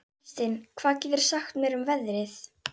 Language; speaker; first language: Icelandic; native; Icelandic